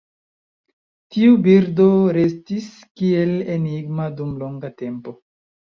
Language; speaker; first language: Esperanto; non-native, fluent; Chinese